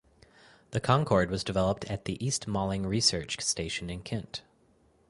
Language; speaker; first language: English; native; English